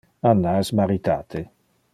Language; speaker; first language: Interlingua; non-native, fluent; Dutch